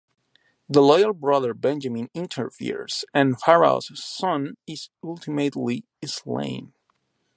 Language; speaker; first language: English; non-native, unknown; Spanish